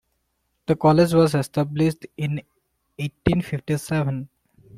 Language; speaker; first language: English; non-native, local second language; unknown